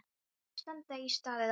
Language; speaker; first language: Icelandic; non-native, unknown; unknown